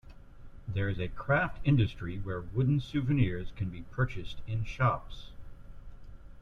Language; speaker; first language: English; native; English